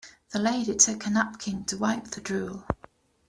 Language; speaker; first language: English; native; English